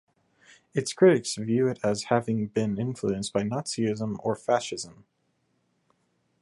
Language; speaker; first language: English; native; English